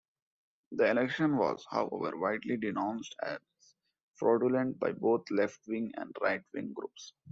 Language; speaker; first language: English; non-native, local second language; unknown